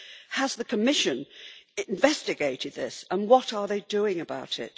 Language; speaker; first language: English; native; English